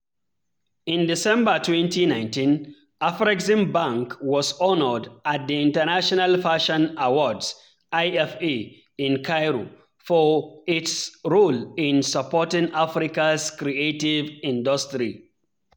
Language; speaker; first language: English; non-native, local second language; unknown